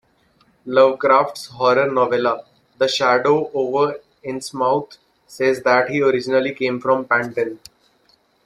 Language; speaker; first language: English; non-native, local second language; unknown